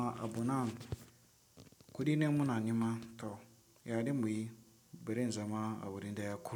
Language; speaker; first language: Hausa; non-native, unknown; Tiv